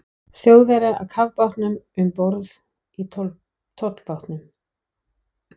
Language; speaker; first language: Icelandic; non-native, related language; Danish